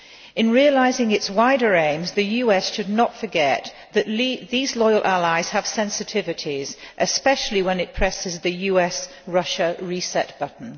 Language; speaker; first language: English; non-native, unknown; Polish